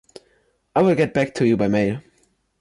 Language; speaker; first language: English; non-native, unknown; German